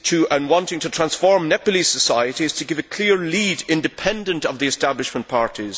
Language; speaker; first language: English; native; English